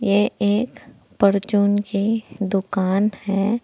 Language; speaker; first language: Hindi; native; Hindi